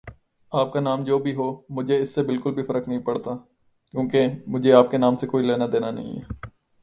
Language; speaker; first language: English; non-native, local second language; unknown